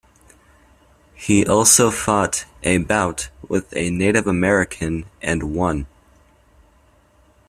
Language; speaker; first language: English; native; English